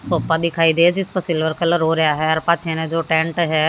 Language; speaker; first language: Hindi; native; Hindi